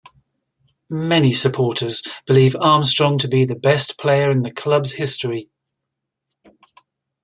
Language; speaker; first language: English; native; English